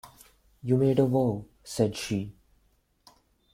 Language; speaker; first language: English; non-native, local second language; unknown